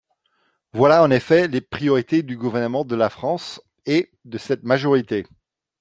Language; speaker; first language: French; non-native, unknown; Dutch